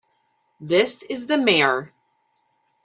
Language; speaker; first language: English; native; English